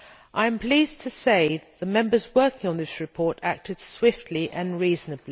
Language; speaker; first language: English; native; English